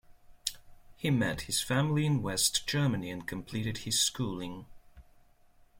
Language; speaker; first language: English; non-native, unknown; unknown